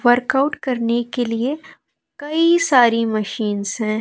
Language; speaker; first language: Hindi; native; Hindi